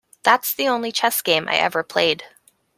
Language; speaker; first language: English; native; English